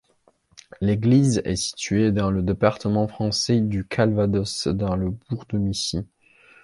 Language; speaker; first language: French; non-native, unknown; Belarusian